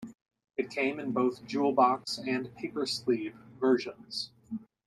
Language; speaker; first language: English; native; English